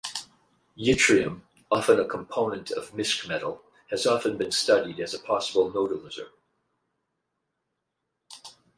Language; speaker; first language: English; native; English